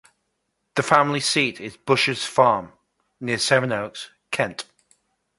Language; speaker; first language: English; native; English